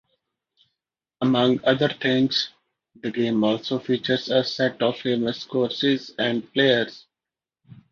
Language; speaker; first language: English; non-native, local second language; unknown